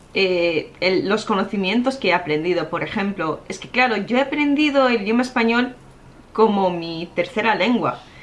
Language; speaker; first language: Spanish; non-native, fluent; Japanese